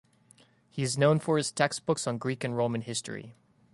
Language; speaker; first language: English; native; English